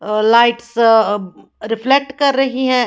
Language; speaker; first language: Hindi; native; Hindi